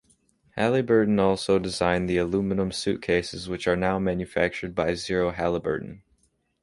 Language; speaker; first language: English; native; English